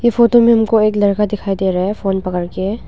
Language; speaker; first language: Hindi; non-native, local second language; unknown